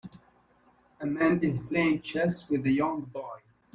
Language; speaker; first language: English; native; English